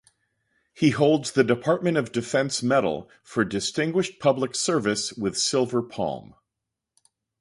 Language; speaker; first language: English; native; English